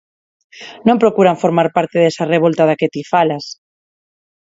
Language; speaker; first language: Galician; non-native, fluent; Spanish